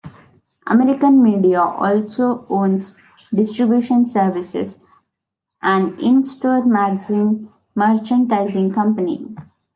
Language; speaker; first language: English; non-native, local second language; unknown